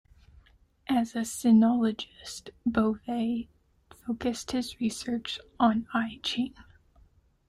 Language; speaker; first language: English; native; English